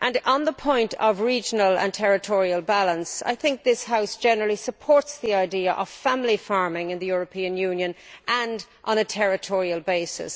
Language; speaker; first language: English; native; English